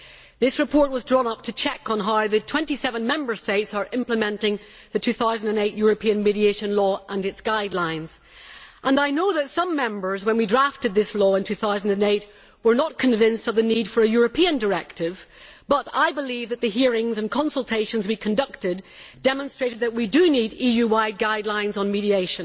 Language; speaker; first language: English; native; English